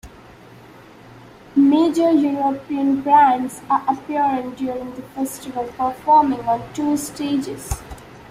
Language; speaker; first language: English; non-native, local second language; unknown